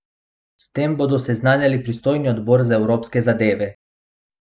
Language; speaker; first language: Slovenian; non-native, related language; Bosnian